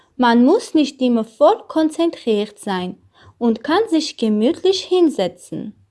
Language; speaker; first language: German; non-native, learner; Armenian